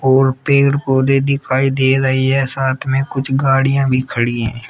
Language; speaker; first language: Hindi; native; Hindi